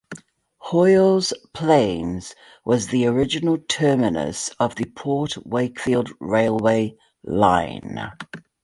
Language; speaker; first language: English; native; English